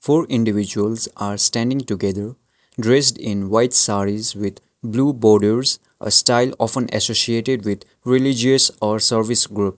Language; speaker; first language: English; non-native, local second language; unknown